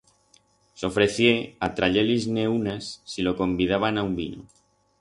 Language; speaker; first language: Aragonese; non-native, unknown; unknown